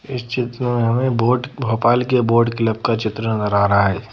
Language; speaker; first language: Hindi; native; Hindi